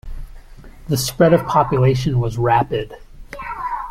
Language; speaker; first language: English; native; English